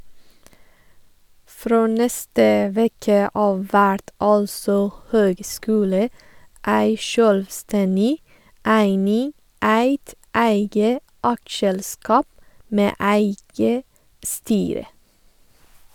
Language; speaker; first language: Norwegian; non-native, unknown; Persian